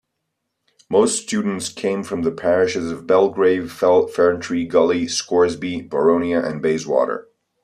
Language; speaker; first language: English; native; English